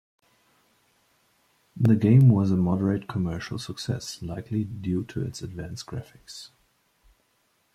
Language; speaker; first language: English; native; English